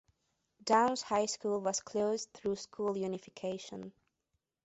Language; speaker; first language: English; non-native, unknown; Hungarian